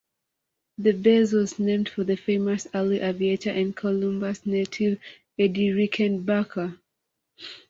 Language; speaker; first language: English; non-native, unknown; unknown